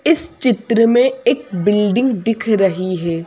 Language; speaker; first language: Hindi; native; Hindi